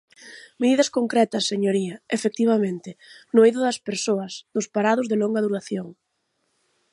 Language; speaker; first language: Galician; native; Galician